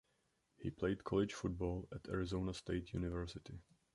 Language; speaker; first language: English; non-native, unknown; Czech